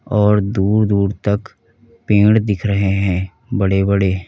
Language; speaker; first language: Hindi; native; Hindi